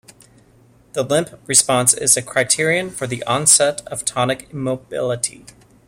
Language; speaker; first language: English; native; English